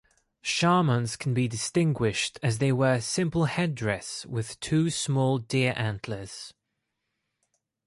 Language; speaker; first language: English; non-native, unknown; Greek